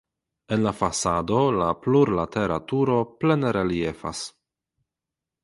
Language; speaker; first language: Esperanto; non-native, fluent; Polish